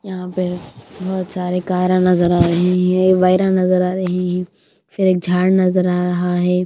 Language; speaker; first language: Hindi; non-native, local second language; Punjabi